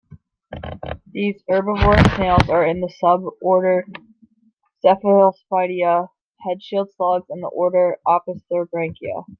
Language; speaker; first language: English; native; English